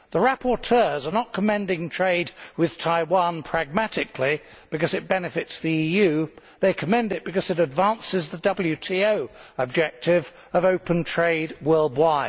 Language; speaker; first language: English; native; English